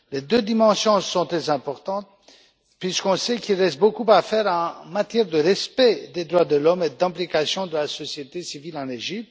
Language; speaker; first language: French; non-native, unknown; Romanian